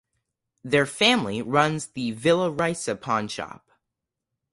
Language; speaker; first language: English; native; English